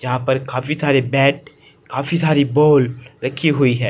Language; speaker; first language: Hindi; native; Hindi